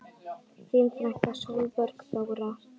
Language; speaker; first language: Icelandic; native; Icelandic